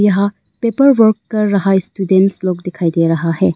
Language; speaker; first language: Hindi; non-native, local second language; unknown